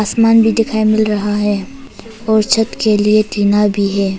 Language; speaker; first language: Hindi; non-native, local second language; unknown